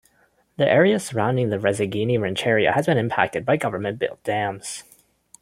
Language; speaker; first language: English; non-native, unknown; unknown